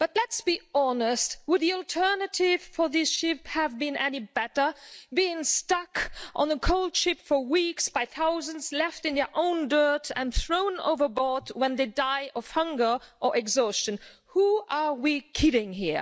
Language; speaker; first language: English; non-native, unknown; Luxembourgish